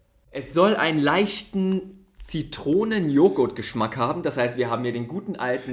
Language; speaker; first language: German; native; German